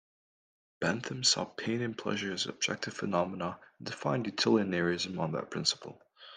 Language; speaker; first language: English; native; English